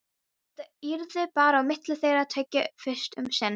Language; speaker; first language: Icelandic; non-native, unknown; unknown